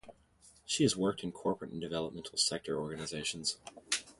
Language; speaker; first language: English; native; English